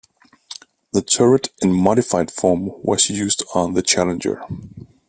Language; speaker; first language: English; native; English